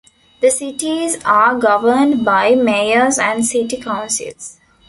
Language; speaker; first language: English; non-native, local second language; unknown